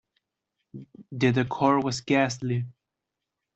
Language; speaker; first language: English; non-native, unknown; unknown